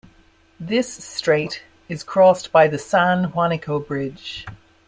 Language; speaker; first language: English; native; English